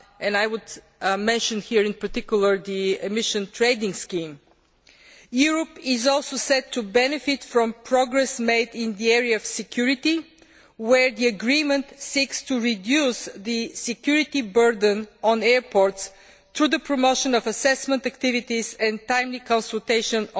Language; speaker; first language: English; non-native, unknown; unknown